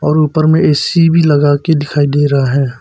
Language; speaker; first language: Hindi; early bilingual, other home language; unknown